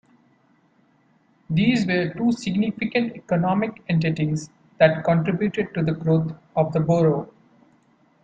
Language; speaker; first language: English; non-native, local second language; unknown